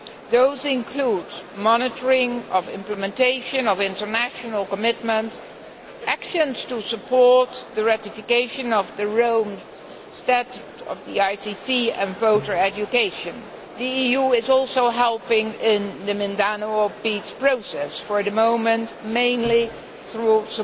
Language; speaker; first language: English; non-native, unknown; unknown